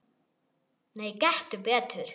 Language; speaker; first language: Icelandic; non-native, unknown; German